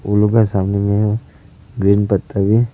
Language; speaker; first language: Hindi; early bilingual, other home language; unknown